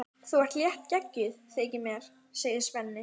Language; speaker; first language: Icelandic; native; Icelandic